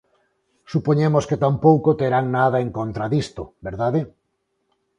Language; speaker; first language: Galician; non-native, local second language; Spanish